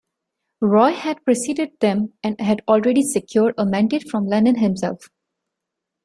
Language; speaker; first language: English; non-native, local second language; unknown